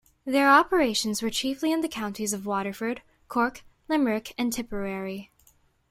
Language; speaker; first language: English; native; English